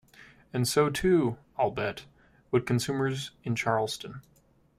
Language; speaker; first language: English; native; English